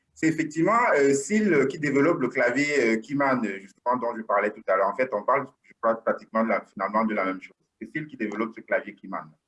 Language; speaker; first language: French; non-native, local second language; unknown